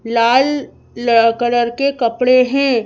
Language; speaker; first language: Hindi; native; Hindi